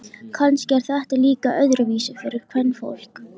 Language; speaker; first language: Icelandic; native; Icelandic